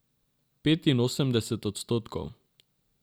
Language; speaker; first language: Slovenian; non-native, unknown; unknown